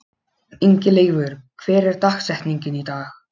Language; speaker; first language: Icelandic; non-native, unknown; Polish